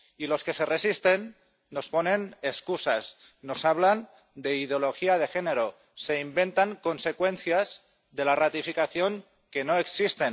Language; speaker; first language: Spanish; non-native, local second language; Catalan